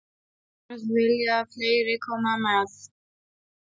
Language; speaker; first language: Icelandic; non-native, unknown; Polish